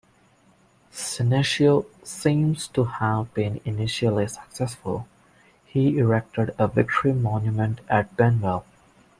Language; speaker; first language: English; non-native, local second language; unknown